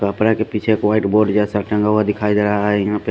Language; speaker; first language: Hindi; non-native, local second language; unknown